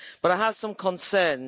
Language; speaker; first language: English; native; English